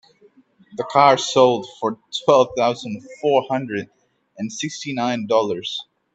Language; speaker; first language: English; native; English